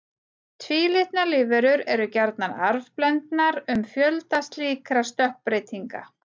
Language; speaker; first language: Icelandic; native; Icelandic